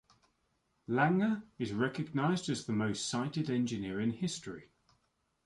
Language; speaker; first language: English; native; English